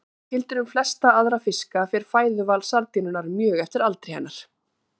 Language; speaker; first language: Icelandic; native; Icelandic